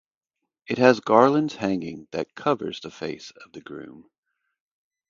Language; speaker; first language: English; native; English